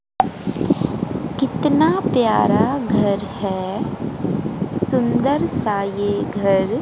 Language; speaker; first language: Hindi; native; Hindi